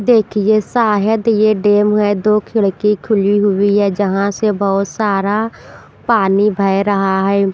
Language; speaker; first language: Hindi; non-native, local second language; Punjabi